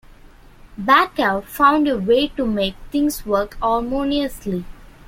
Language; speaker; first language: English; non-native, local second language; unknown